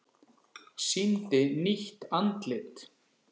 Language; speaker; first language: Icelandic; native; Icelandic